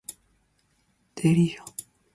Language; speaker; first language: English; non-native, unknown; Moroccan Arabic